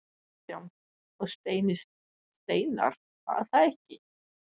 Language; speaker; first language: Icelandic; non-native, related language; Danish